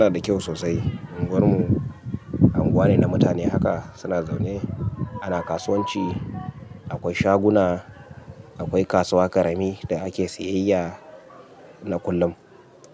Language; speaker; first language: Hausa; native; Hausa